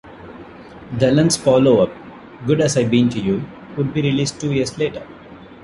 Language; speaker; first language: English; non-native, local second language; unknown